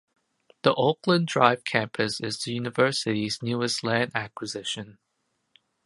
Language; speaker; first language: English; non-native, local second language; Cantonese